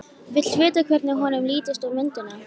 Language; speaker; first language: Icelandic; native; Icelandic